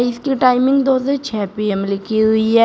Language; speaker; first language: Hindi; native; Hindi